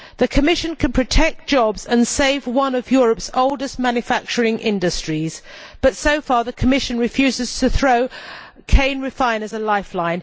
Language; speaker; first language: English; native; English